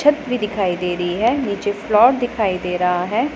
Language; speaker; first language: Hindi; non-native, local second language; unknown